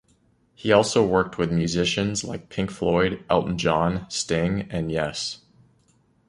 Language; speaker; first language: English; native; English